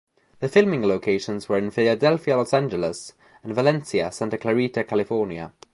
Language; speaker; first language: English; native; English